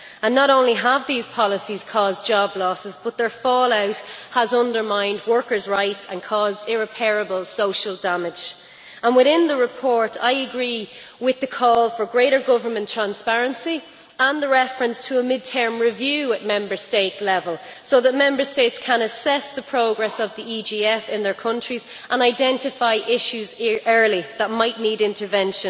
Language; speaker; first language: English; native; English